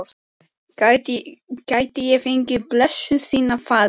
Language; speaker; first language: Icelandic; native; Icelandic